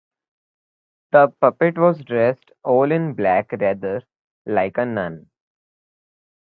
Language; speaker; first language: English; non-native, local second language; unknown